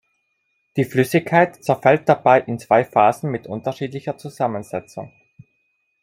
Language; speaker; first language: German; non-native, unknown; Italian